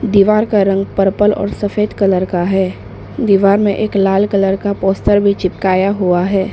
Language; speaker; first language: Hindi; non-native, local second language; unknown